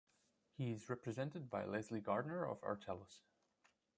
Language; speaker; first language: English; non-native, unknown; German